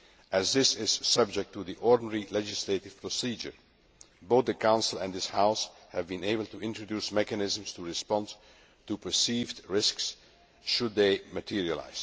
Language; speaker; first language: English; non-native, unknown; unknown